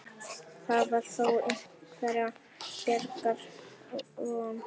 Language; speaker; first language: Icelandic; native; Icelandic